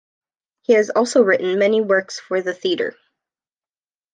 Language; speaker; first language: English; native; English